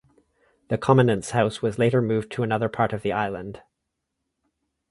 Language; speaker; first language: English; native; English